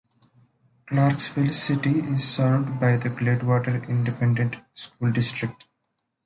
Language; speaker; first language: English; non-native, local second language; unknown